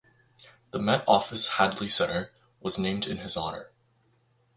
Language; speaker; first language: English; native; English